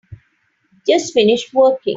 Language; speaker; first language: English; non-native, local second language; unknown